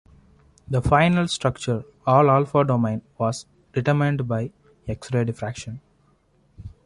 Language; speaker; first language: English; non-native, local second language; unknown